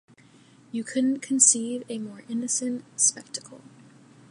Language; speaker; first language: English; native; English